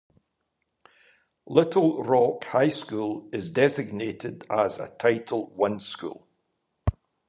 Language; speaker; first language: English; native; English